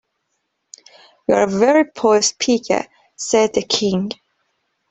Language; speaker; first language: English; non-native, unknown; Persian